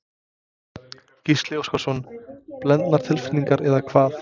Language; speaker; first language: Icelandic; non-native, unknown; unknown